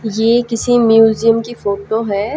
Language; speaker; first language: Hindi; native; Hindi